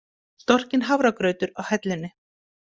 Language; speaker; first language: Icelandic; native; Icelandic